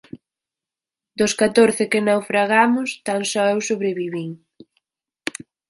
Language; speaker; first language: Galician; native; Galician